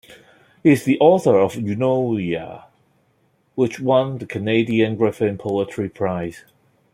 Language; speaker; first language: English; non-native, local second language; Cantonese